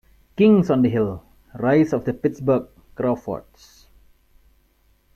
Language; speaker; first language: English; non-native, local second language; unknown